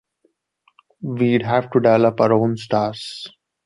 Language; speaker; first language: English; non-native, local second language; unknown